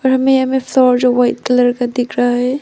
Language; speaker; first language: Hindi; non-native, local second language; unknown